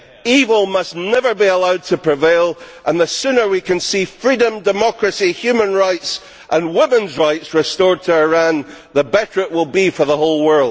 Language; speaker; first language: English; native; English